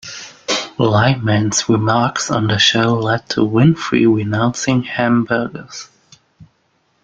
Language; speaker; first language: English; non-native, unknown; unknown